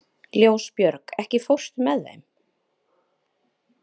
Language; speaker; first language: Icelandic; native; Icelandic